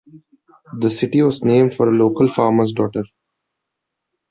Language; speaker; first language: English; non-native, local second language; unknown